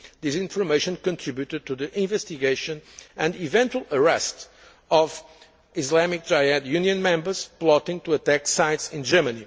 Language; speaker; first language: English; non-native, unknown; Portuguese